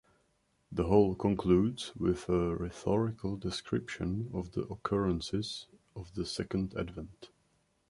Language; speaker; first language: English; non-native, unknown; Czech